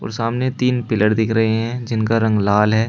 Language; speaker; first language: Hindi; native; Hindi